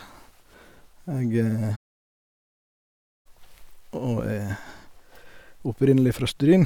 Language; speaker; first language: Norwegian; native; Norwegian